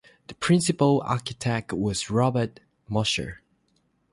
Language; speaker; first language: English; non-native, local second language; Chinese